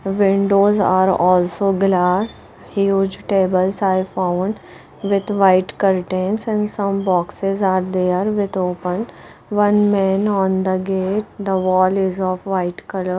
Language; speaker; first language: English; non-native, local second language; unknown